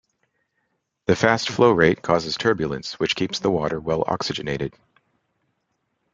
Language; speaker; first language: English; native; English